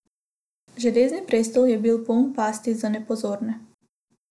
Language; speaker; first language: Slovenian; non-native, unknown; Macedonian